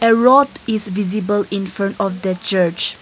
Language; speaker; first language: English; non-native, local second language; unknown